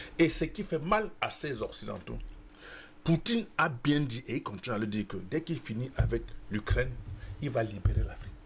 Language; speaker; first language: French; non-native, local second language; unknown